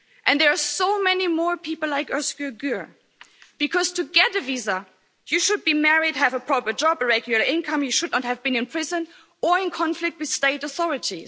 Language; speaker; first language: English; non-native, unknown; German